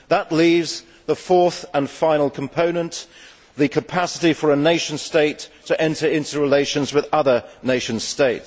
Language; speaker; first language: English; native; English